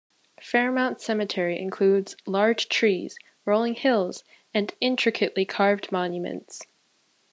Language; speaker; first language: English; native; English